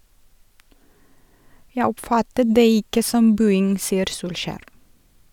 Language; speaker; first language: Norwegian; non-native, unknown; Russian